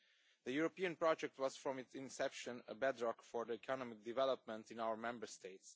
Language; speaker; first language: English; non-native, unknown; Romanian